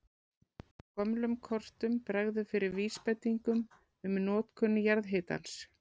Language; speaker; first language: Icelandic; native; Icelandic